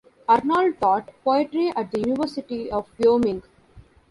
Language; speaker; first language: English; non-native, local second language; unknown